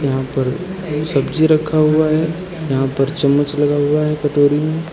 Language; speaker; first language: Hindi; native; Hindi